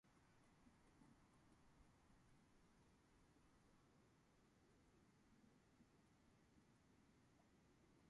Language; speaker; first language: English; non-native, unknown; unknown